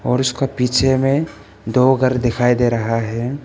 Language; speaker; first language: Hindi; early bilingual, other home language; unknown